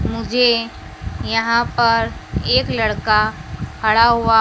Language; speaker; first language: Hindi; native; Hindi